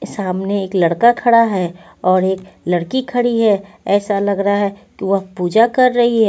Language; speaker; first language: Hindi; non-native, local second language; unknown